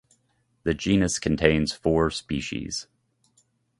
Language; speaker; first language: English; native; English